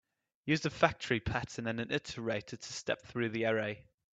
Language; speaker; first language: English; native; English